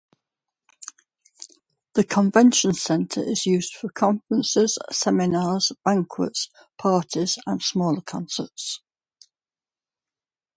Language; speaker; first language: English; native; English